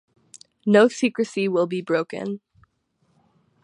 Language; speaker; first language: English; native; English